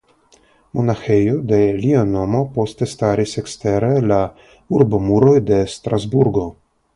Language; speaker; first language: Esperanto; non-native, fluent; Russian